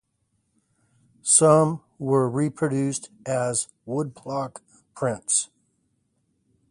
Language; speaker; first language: English; native; English